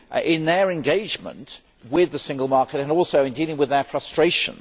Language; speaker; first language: English; native; English